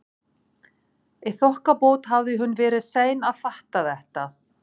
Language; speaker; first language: Icelandic; non-native, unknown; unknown